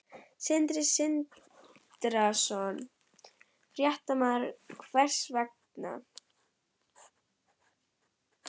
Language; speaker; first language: Icelandic; non-native, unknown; German